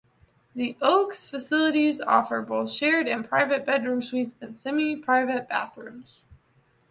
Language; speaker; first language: English; native; English